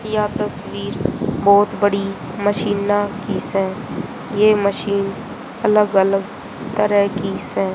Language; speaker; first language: Hindi; native; Hindi